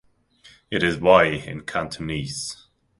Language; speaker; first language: English; non-native, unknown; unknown